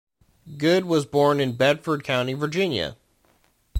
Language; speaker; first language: English; native; English